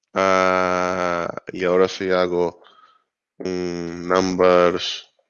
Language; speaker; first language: Spanish; native; Spanish